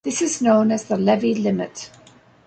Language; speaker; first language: English; native; English